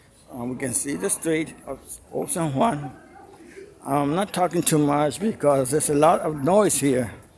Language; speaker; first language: English; non-native, local second language; Spanish